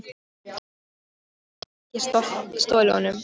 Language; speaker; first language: Icelandic; non-native, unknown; Polish